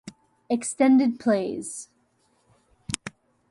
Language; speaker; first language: English; native; English